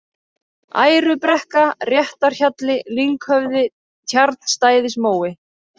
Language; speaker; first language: Icelandic; native; Icelandic